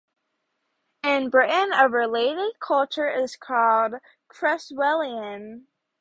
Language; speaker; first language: English; native; English